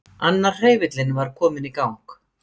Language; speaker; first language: Icelandic; native; Icelandic